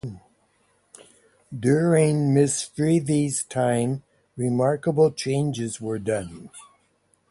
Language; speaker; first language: English; native; English